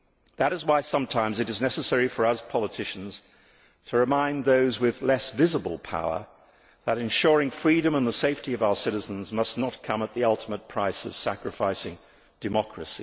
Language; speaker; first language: English; native; English